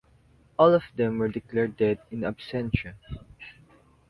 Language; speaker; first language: English; non-native, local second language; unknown